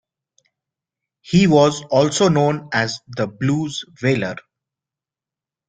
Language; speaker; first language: English; non-native, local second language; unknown